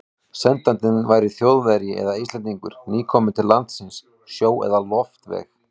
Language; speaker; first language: Icelandic; native; Icelandic